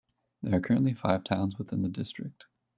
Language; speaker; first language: English; native; English